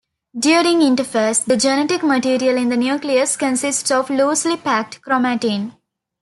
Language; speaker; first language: English; non-native, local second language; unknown